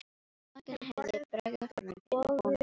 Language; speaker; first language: Icelandic; non-native, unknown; Filipino